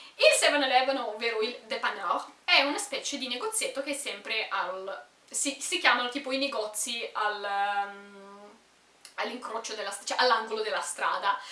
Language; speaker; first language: Italian; non-native, fluent; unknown